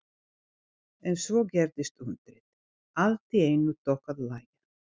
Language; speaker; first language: Icelandic; non-native, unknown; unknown